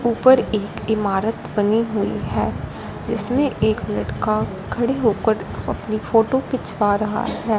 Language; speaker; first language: Hindi; non-native, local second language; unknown